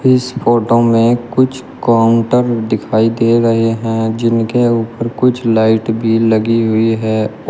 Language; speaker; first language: Hindi; native; Hindi